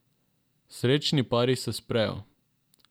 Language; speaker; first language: Slovenian; non-native, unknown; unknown